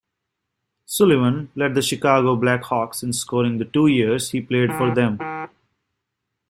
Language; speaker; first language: English; native; English